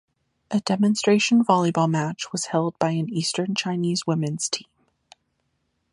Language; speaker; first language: English; native; English